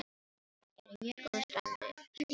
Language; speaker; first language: Icelandic; non-native, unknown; Filipino